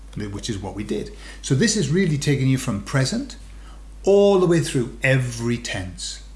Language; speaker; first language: English; native; English